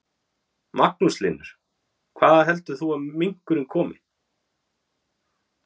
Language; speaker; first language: Icelandic; native; Icelandic